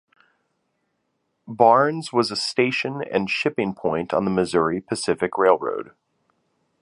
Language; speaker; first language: English; native; English